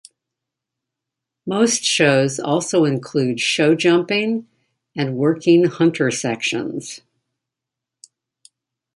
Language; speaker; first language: English; native; English